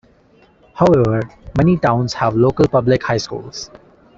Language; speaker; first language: English; non-native, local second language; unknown